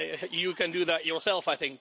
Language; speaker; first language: English; non-native, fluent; Dutch